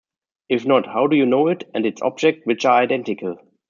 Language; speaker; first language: English; non-native, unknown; German